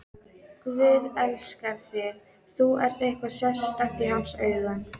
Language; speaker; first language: Icelandic; native; Icelandic